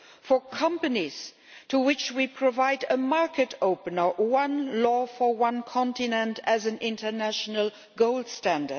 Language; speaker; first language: English; non-native, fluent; Luxembourgish